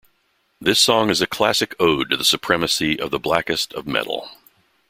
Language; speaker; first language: English; native; English